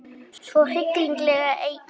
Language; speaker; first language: Icelandic; native; Icelandic